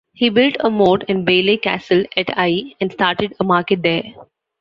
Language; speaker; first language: English; non-native, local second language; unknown